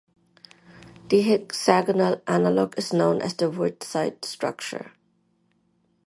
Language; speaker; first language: English; non-native, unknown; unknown